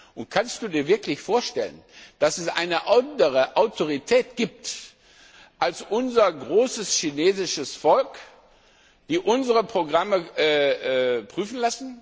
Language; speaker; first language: German; non-native, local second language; Luxembourgish